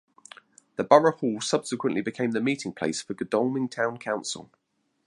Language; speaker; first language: English; native; English